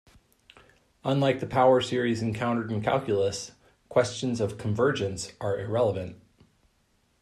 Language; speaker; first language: English; native; English